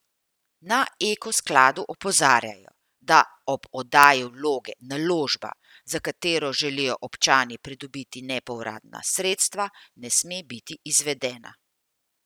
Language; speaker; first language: Slovenian; native; Slovenian